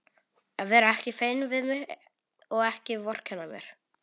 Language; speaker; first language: Icelandic; non-native, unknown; Polish